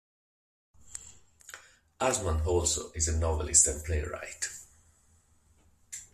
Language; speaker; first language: English; non-native, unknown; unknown